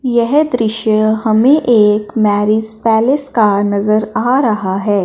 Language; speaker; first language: Hindi; non-native, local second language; Punjabi